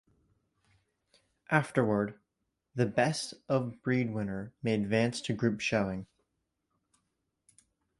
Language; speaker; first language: English; native; English